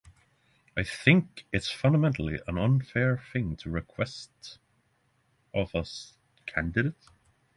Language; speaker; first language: English; non-native, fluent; Norwegian